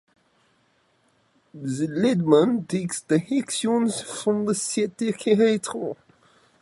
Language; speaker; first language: English; non-native, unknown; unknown